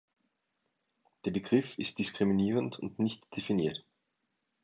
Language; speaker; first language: German; native; German